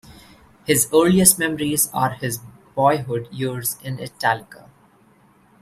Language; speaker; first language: English; non-native, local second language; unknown